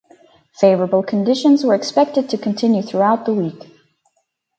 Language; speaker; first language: English; native; English